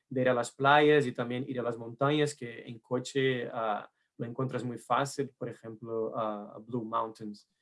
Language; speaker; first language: Spanish; non-native, related language; Portuguese